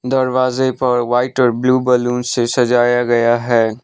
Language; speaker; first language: Hindi; non-native, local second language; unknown